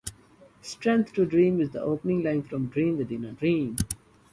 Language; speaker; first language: English; non-native, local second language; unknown